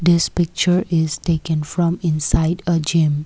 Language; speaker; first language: English; non-native, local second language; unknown